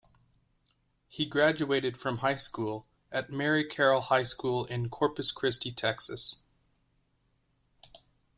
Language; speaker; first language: English; native; English